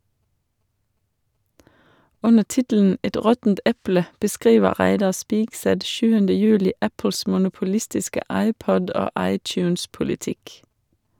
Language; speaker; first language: Norwegian; non-native, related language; Danish